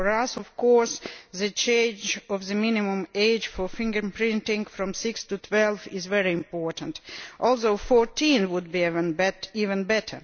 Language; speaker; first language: English; non-native, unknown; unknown